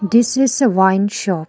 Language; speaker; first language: English; non-native, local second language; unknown